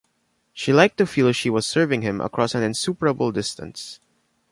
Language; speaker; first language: English; non-native, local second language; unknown